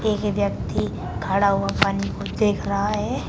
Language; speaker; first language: Hindi; native; Hindi